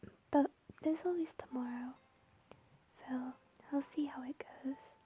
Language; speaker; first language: English; native; English